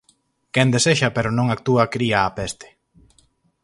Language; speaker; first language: Galician; native; Galician